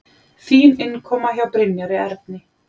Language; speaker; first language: Icelandic; native; Icelandic